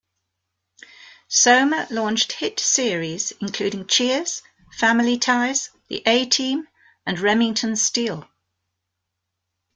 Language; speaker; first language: English; native; English